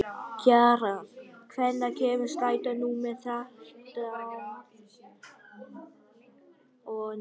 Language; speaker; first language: Icelandic; non-native, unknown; Vietnamese